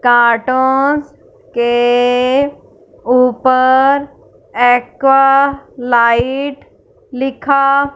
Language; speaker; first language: Hindi; non-native, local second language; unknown